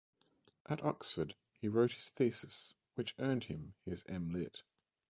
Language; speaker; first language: English; native; English